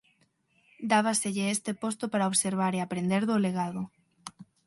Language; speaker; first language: Galician; non-native, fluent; Spanish